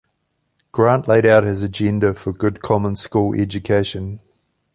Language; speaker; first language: English; native; English